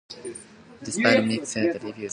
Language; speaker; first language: English; non-native, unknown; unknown